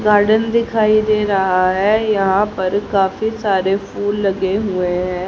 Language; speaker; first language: Hindi; native; Hindi